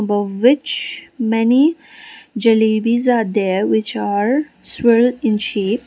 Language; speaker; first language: English; non-native, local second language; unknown